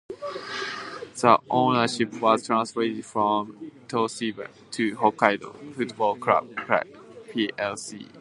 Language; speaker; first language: English; non-native, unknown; Japanese